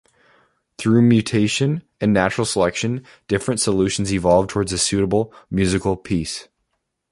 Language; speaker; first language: English; native; English